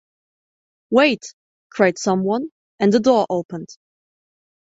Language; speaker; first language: English; non-native, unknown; German